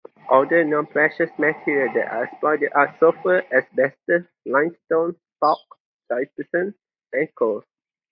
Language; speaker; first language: English; non-native, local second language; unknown